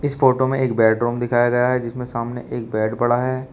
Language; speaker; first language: Hindi; native; Hindi